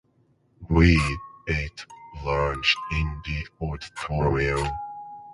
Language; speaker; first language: English; non-native, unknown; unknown